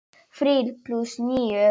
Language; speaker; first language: Icelandic; non-native, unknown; Polish